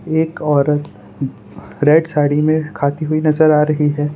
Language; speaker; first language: Hindi; non-native, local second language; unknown